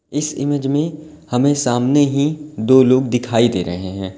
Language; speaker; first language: Hindi; native; Hindi